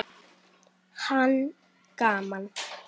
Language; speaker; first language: Icelandic; native; Icelandic